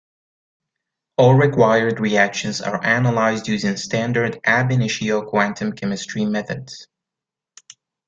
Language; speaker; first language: English; native; English